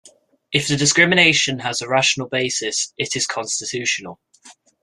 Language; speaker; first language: English; native; English